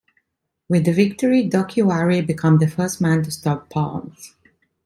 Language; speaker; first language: English; non-native, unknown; Italian